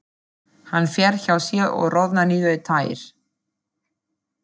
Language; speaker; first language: Icelandic; non-native, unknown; German